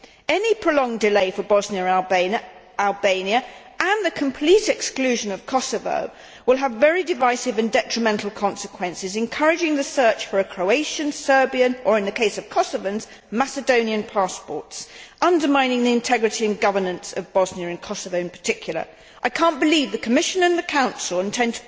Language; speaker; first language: English; native; English